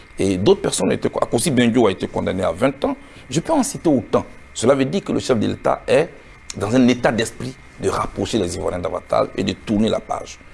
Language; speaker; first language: French; non-native, local second language; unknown